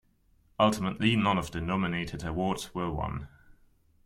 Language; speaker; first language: English; non-native, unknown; German